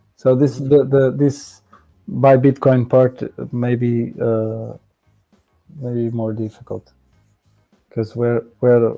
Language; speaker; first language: English; non-native, fluent; Portuguese